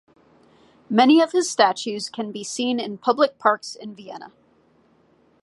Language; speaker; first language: English; native; English